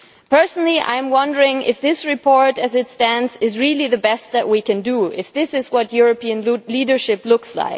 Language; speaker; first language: English; non-native, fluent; German